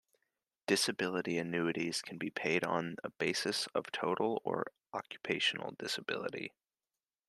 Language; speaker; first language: English; native; English